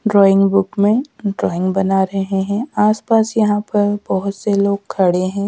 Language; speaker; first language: Hindi; native; Hindi